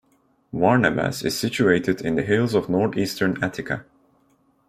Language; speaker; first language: English; non-native, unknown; Turkish